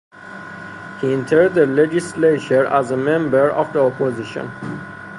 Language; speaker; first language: English; non-native, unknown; Persian